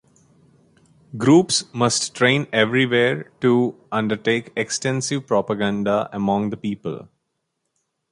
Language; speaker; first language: English; non-native, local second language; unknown